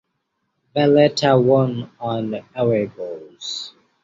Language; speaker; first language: English; non-native, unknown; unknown